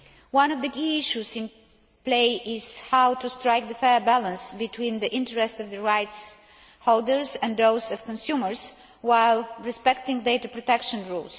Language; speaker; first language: English; non-native, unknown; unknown